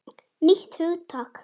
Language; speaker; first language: Icelandic; native; Icelandic